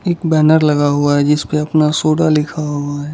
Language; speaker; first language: Hindi; non-native, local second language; Gujarati